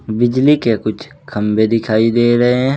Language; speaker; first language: Hindi; native; Hindi